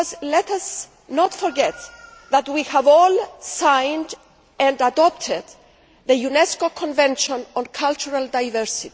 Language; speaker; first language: English; non-native, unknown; Greek